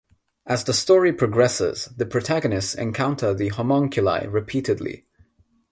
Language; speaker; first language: English; non-native, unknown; Nepali